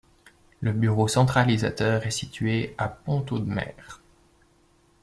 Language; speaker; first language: French; native; French